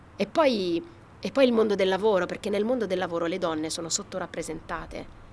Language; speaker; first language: Italian; non-native, fluent; Arabic